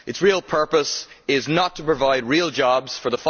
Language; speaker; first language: English; native; English